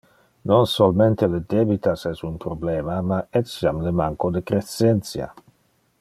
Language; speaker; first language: Interlingua; non-native, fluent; Dutch